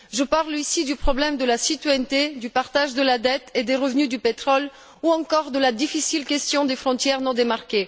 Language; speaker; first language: French; non-native, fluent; Bulgarian